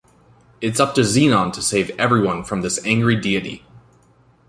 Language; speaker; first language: English; native; English